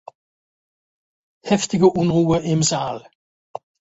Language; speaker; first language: German; non-native, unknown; Dutch